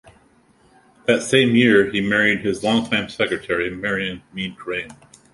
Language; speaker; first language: English; native; English